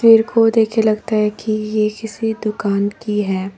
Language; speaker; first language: Hindi; non-native, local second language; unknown